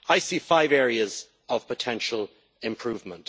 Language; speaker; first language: English; native; English